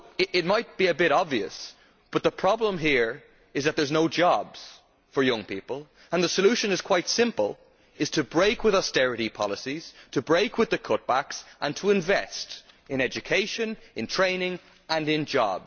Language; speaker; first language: English; native; English